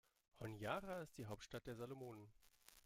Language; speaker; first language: German; native; German